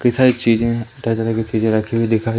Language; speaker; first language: Hindi; native; Hindi